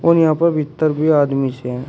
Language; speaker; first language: Hindi; native; Hindi